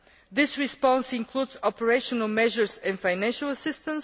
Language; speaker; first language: English; non-native, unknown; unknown